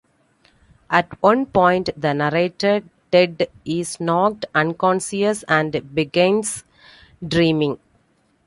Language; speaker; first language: English; non-native, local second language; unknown